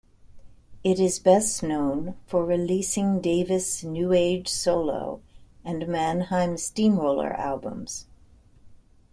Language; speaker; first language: English; native; English